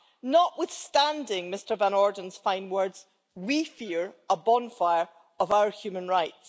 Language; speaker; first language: English; native; English